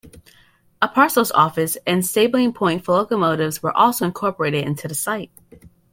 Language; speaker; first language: English; native; English